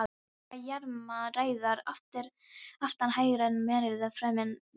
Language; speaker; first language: Icelandic; non-native, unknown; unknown